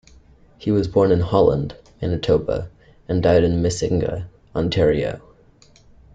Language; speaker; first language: English; native; English